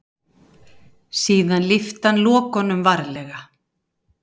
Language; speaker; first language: Icelandic; native; Icelandic